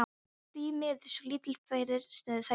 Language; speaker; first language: Icelandic; non-native, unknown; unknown